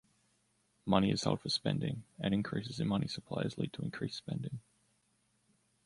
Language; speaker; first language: English; native; English